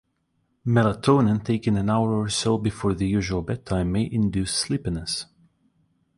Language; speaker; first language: English; non-native, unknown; Russian